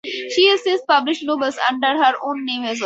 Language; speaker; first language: English; native; English